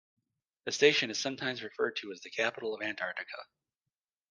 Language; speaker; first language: English; native; English